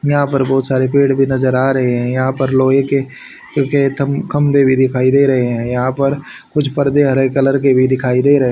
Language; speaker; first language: Hindi; native; Hindi